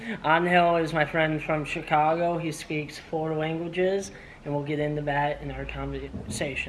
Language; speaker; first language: English; native; English